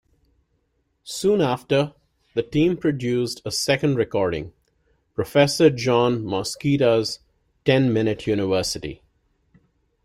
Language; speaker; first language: English; non-native, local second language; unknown